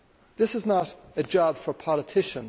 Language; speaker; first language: English; native; English